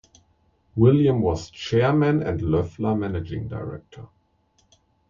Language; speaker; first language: English; non-native, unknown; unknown